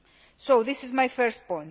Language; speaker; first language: English; non-native, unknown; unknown